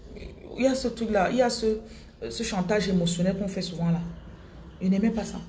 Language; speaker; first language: French; non-native, local second language; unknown